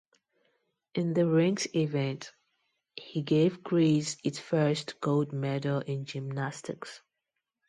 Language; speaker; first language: English; non-native, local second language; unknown